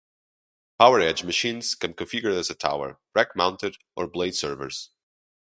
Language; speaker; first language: English; non-native, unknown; Portuguese